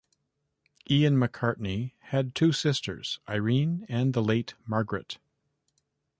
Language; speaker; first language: English; native; English